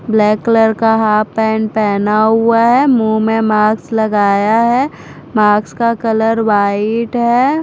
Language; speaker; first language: Hindi; non-native, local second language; Punjabi